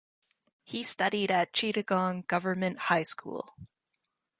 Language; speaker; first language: English; native; English